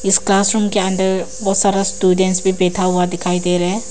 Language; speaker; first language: Hindi; non-native, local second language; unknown